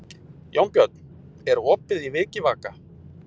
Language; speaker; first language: Icelandic; native; Icelandic